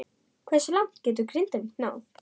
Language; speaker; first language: Icelandic; non-native, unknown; German